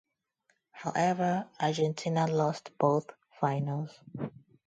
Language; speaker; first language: English; non-native, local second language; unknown